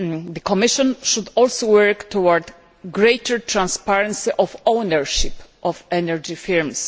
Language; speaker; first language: English; non-native, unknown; Polish